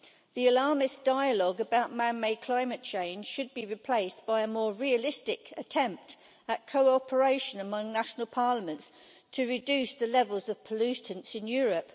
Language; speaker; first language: English; native; English